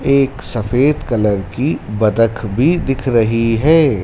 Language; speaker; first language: Hindi; native; Hindi